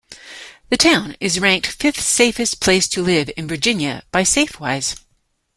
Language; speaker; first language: English; native; English